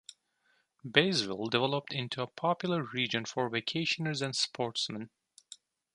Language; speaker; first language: English; non-native, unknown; Turkish